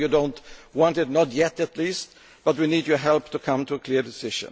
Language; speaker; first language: English; non-native, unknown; German